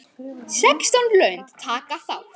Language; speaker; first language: Icelandic; native; Icelandic